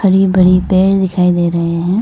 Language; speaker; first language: Hindi; non-native, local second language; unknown